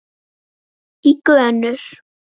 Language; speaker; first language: Icelandic; native; Icelandic